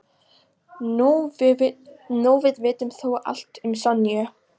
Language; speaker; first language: Icelandic; non-native, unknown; Polish